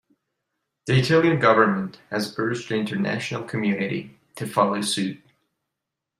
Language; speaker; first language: English; non-native, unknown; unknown